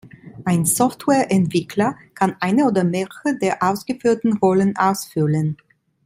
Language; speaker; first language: German; non-native, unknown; Italian